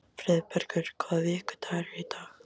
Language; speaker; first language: Icelandic; native; Icelandic